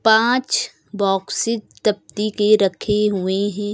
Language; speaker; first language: Hindi; native; Hindi